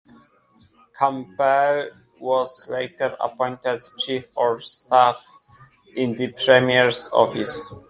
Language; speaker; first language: English; non-native, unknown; Polish